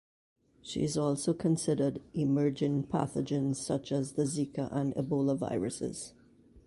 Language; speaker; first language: English; native; English